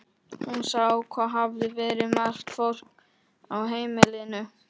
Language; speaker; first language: Icelandic; non-native, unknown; Polish